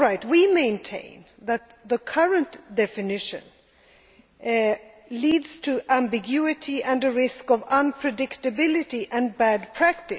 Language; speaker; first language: English; non-native, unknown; Swedish